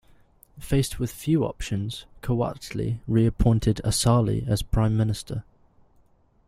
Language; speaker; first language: English; native; English